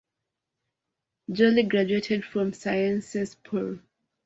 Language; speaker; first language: English; non-native, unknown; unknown